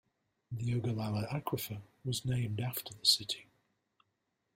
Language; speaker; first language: English; non-native, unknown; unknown